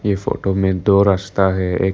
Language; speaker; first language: Hindi; non-native, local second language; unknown